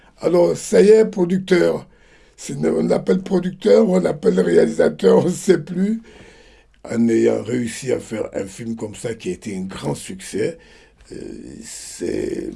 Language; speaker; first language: French; non-native, local second language; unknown